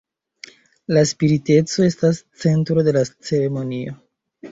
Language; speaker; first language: Esperanto; non-native, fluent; Chinese